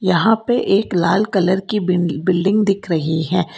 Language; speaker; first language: Hindi; non-native, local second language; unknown